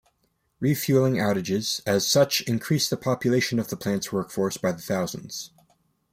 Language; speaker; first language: English; native; English